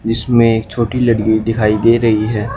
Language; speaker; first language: Hindi; native; Hindi